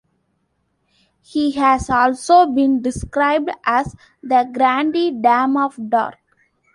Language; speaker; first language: English; non-native, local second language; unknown